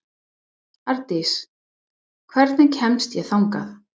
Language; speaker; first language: Icelandic; non-native, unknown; English